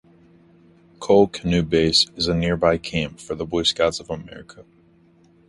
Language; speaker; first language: English; native; English